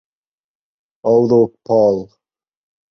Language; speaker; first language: English; native; English